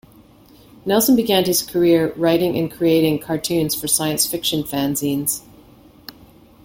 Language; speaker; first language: English; native; English